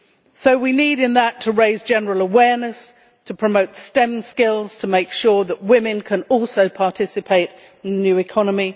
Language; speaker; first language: English; native; English